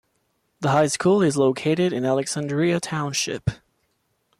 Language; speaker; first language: English; non-native, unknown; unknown